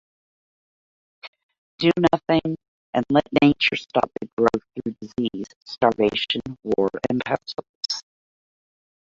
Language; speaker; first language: English; native; English